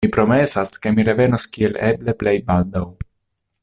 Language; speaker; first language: Esperanto; non-native, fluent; Italian